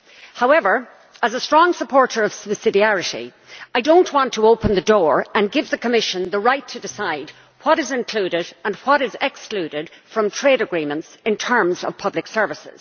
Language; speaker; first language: English; native; English